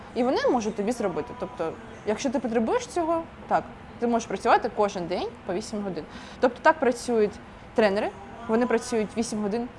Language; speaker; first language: Ukrainian; non-native, local second language; Russian